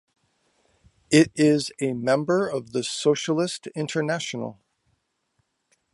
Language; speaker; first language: English; native; English